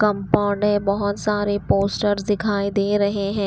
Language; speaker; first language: Hindi; non-native, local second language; Punjabi